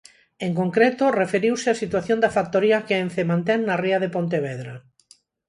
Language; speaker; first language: Galician; non-native, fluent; Spanish